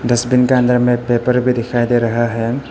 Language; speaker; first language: Hindi; early bilingual, other home language; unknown